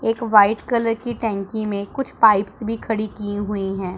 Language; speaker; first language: Hindi; non-native, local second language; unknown